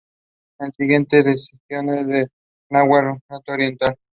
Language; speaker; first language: English; non-native, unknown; Spanish